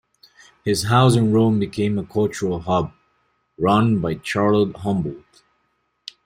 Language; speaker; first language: English; native; English